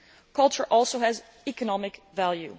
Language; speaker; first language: English; non-native, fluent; Dutch